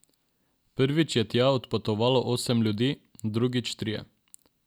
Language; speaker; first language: Slovenian; non-native, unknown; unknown